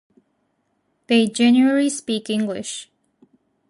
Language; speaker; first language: English; non-native, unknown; Japanese